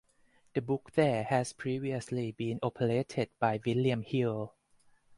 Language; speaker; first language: English; non-native, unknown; Thai